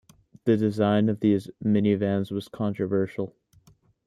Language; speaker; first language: English; native; English